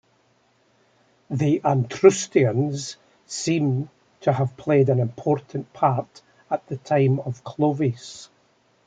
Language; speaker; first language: English; native; English